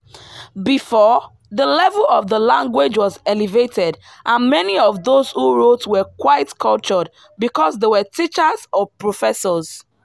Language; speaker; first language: English; non-native, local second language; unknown